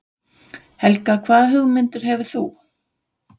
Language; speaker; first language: Icelandic; non-native, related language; Danish